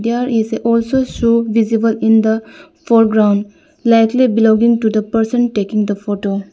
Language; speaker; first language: English; non-native, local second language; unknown